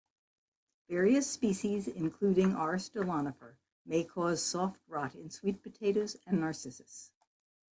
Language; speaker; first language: English; native; English